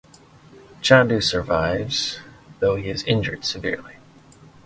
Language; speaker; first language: English; native; English